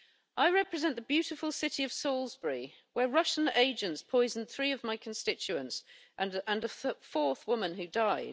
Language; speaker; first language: English; native; English